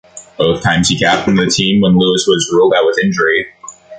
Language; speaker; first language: English; native; English